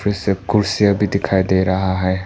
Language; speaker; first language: Hindi; non-native, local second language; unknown